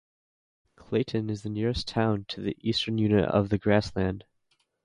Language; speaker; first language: English; native; English